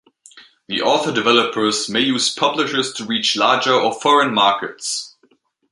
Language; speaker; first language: English; native; English